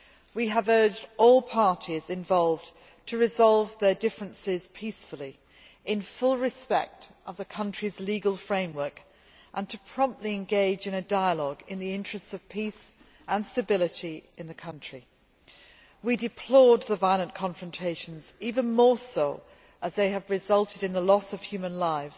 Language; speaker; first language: English; native; English